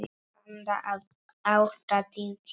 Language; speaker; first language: Icelandic; non-native, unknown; Polish